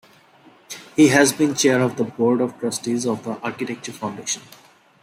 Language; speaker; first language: English; non-native, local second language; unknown